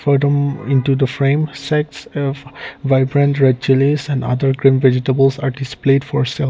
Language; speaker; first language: English; non-native, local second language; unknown